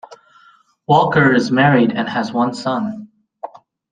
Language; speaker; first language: English; native; English